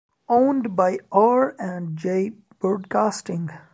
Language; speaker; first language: English; non-native, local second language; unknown